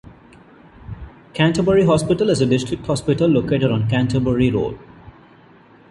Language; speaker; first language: English; non-native, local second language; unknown